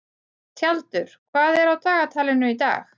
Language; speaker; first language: Icelandic; native; Icelandic